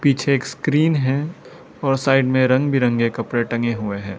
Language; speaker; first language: Hindi; non-native, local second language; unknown